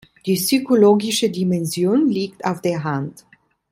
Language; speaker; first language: German; non-native, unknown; Italian